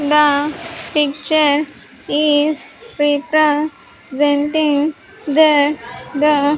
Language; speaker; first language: English; non-native, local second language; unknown